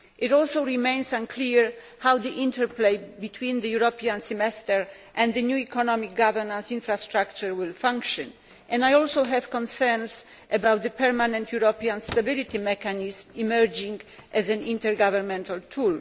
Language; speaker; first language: English; non-native, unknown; Polish